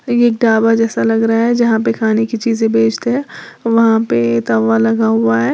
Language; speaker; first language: Hindi; native; Hindi